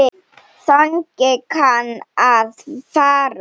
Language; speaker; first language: Icelandic; non-native, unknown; Slovenian